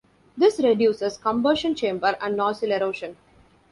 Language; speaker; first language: English; non-native, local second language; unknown